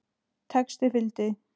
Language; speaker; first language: Icelandic; native; Icelandic